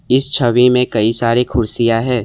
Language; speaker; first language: Hindi; non-native, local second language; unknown